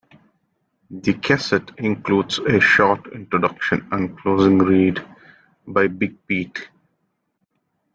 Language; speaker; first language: English; non-native, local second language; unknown